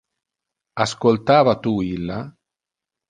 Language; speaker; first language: Interlingua; non-native, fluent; Italian